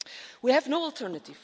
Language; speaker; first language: English; non-native, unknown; Dutch